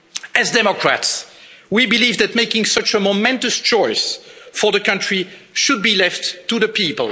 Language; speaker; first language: English; non-native, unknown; French